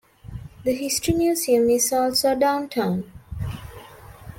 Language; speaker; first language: English; non-native, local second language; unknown